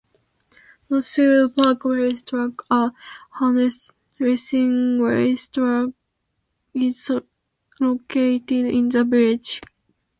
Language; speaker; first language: English; non-native, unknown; Japanese